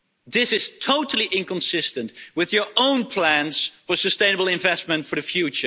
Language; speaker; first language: English; non-native, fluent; Dutch